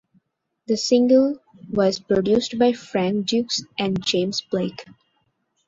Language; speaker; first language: English; non-native, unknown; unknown